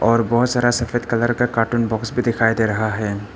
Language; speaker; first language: Hindi; early bilingual, other home language; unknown